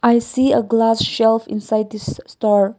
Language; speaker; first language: English; non-native, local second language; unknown